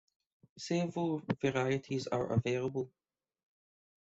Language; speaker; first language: English; native; English